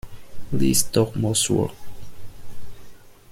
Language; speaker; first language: English; non-native, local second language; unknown